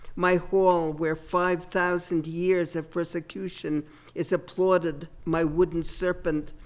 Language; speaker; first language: English; native; English